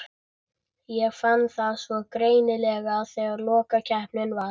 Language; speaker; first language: Icelandic; native; Icelandic